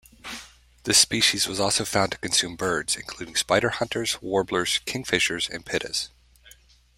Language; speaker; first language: English; native; English